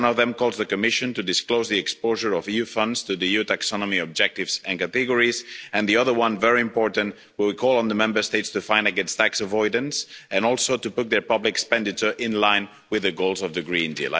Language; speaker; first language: English; non-native, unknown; Spanish